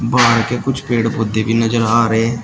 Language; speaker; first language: Hindi; native; Hindi